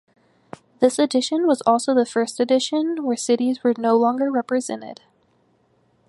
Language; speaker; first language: English; native; English